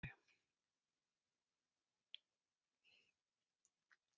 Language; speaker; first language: Icelandic; native; Icelandic